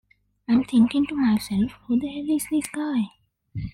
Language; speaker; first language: English; non-native, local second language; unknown